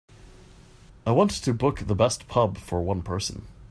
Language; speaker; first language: English; native; English